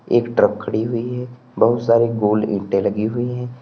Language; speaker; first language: Hindi; native; Hindi